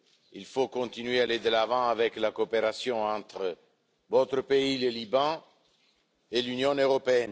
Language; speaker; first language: French; non-native, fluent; Italian